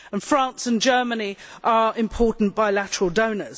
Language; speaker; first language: English; native; English